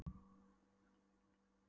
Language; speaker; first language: Icelandic; non-native, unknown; Polish